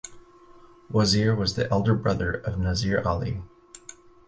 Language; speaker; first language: English; native; English